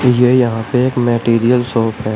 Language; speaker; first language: Hindi; native; Hindi